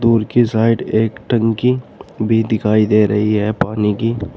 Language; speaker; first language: Hindi; native; Hindi